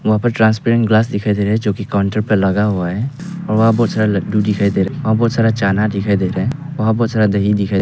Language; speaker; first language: Hindi; non-native, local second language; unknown